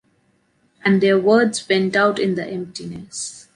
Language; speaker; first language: English; non-native, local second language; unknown